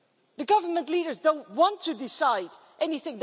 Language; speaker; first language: English; non-native, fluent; Dutch